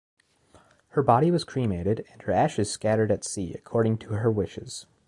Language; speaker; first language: English; native; English